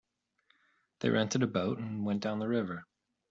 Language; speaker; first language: English; native; English